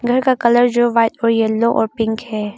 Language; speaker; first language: Hindi; non-native, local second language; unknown